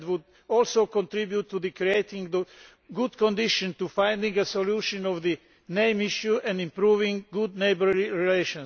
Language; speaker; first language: English; non-native, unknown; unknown